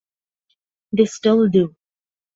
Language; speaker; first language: English; non-native, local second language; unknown